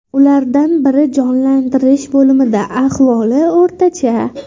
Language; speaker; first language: Uzbek; native; Uzbek